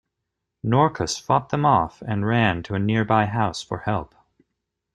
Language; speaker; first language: English; native; English